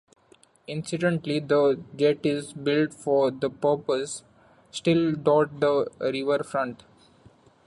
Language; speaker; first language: English; non-native, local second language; Marathi